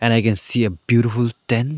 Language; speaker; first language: English; non-native, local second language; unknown